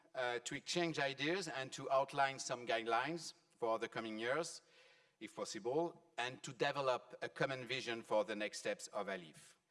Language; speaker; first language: English; non-native, fluent; French